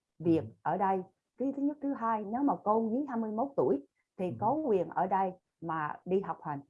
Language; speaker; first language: Vietnamese; early bilingual, other home language; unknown